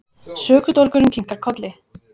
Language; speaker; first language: Icelandic; native; Icelandic